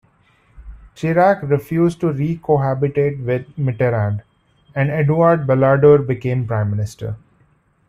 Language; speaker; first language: English; non-native, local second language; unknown